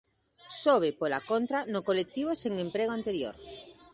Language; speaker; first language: Galician; native; Galician